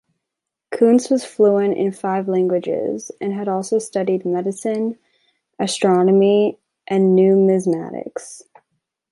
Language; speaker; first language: English; native; English